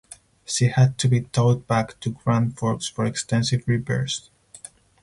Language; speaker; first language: English; non-native, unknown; Spanish